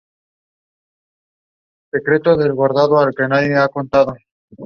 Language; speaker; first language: English; non-native, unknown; Spanish